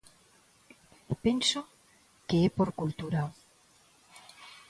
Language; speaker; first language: Galician; non-native, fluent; Spanish